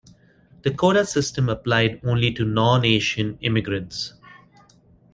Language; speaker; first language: English; non-native, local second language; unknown